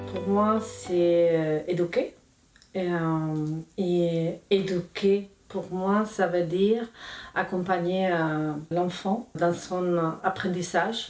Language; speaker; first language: French; non-native, fluent; Spanish